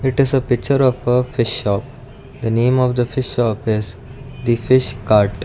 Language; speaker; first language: English; non-native, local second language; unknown